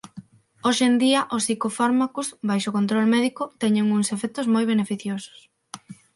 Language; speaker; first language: Galician; non-native, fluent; Spanish